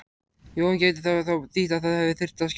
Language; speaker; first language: Icelandic; native; Icelandic